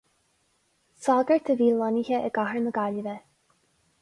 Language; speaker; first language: Irish; non-native, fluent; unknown